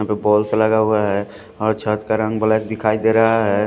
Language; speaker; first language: Hindi; non-native, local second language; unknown